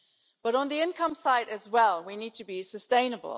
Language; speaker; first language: English; non-native, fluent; German